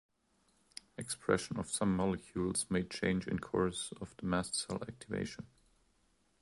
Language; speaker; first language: English; non-native, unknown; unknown